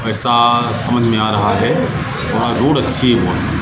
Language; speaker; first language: Hindi; native; Hindi